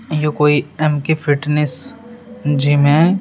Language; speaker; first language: Hindi; native; Hindi